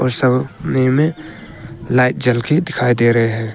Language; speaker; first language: Hindi; early bilingual, other home language; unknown